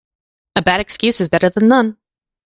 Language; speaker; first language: English; native; English